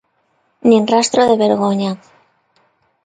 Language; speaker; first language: Galician; non-native, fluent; Spanish